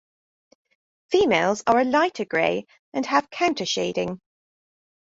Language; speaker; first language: English; native; English